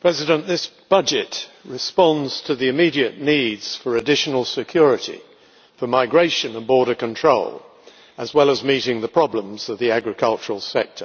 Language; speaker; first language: English; native; English